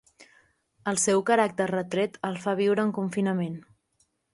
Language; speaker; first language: Catalan; native; Catalan